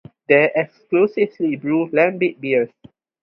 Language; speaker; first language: English; non-native, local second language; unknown